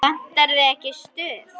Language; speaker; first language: Icelandic; native; Icelandic